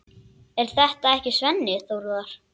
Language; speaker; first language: Icelandic; native; Icelandic